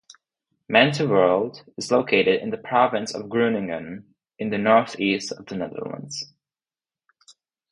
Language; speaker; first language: English; non-native, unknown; Czech